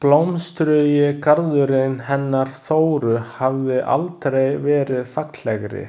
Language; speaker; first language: Icelandic; non-native, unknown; Chinese